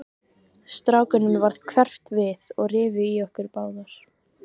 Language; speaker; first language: Icelandic; native; Icelandic